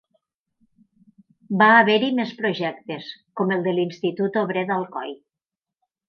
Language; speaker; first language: Catalan; native; Catalan